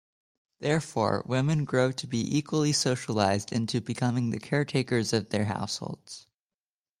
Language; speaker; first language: English; native; English